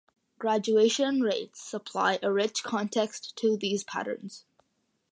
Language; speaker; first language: English; early bilingual, other home language; Malayalam